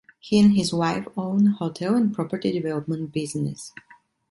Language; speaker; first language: English; non-native, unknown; Italian